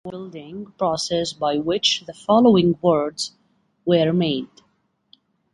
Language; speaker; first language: English; non-native, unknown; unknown